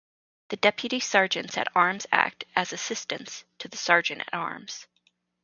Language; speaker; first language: English; native; English